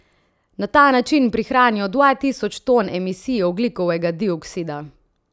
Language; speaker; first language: Slovenian; native; Slovenian